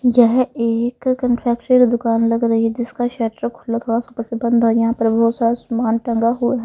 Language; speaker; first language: Hindi; non-native, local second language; Punjabi